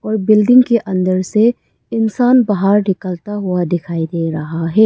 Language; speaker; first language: Hindi; early bilingual, other home language; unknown